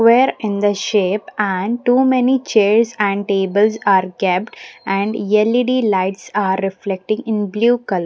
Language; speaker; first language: English; non-native, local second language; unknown